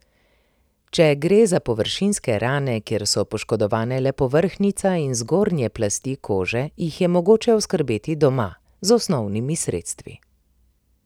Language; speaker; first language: Slovenian; native; Slovenian